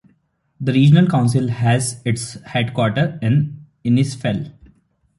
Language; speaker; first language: English; non-native, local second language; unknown